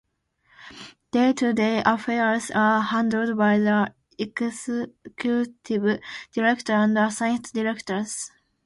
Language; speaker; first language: English; non-native, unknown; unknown